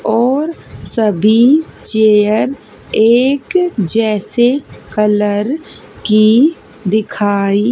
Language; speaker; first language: Hindi; native; Hindi